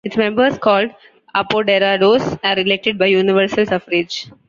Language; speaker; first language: English; non-native, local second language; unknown